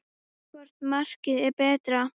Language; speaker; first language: Icelandic; native; Icelandic